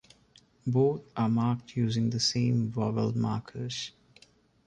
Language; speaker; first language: English; non-native, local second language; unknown